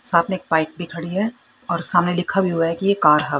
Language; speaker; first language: Hindi; native; Hindi